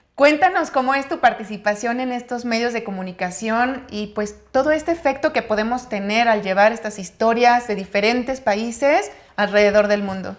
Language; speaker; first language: Spanish; native; Spanish